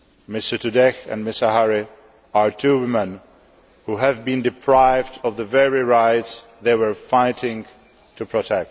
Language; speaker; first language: English; non-native, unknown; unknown